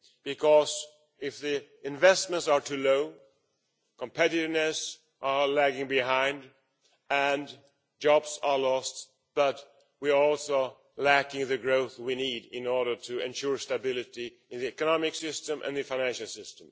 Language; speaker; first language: English; non-native, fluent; Swedish